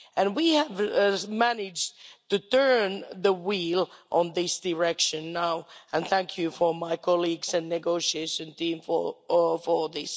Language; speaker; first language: English; non-native, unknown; Finnish